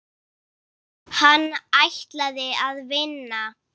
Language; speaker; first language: Icelandic; non-native, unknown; English